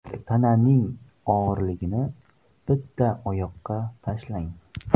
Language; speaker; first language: Uzbek; native; Uzbek